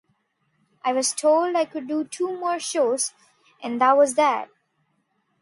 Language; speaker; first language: English; non-native, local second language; Telugu